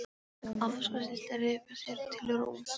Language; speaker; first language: Icelandic; non-native, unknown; Polish